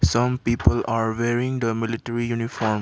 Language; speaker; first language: English; non-native, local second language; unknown